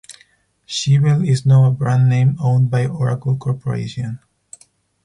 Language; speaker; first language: English; non-native, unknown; Spanish